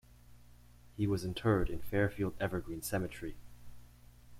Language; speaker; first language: English; native; English